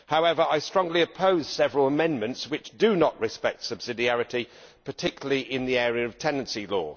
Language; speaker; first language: English; native; English